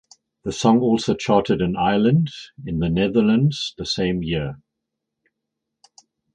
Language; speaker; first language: English; native; English